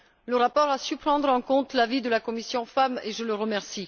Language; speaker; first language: French; non-native, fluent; Bulgarian